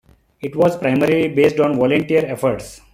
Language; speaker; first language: English; non-native, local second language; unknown